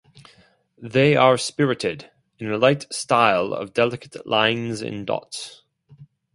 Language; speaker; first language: English; non-native, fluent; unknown